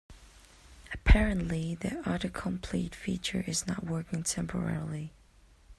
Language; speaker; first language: English; native; English